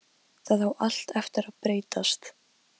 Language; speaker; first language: Icelandic; non-native, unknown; Polish